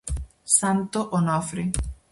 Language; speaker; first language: Galician; native; Galician